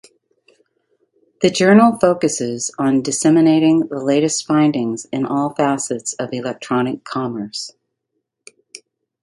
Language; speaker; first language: English; native; English